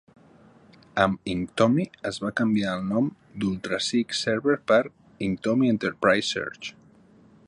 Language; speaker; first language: Catalan; native; Catalan